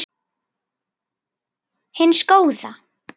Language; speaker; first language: Icelandic; native; Icelandic